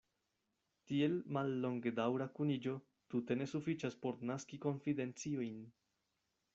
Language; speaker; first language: Esperanto; non-native, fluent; Spanish